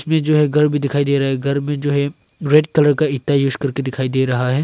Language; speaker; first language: Hindi; early bilingual, other home language; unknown